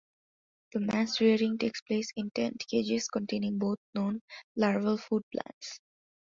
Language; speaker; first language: English; non-native, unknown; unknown